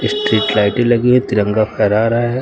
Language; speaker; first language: Hindi; native; Hindi